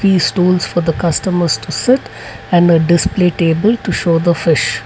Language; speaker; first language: English; non-native, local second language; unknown